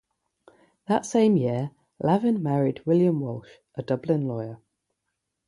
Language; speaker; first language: English; native; English